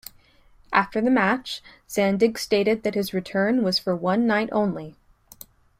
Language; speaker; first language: English; native; English